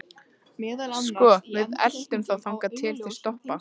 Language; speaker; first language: Icelandic; native; Icelandic